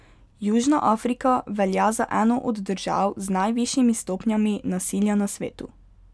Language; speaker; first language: Slovenian; native; Slovenian